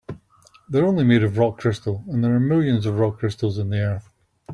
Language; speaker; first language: English; native; English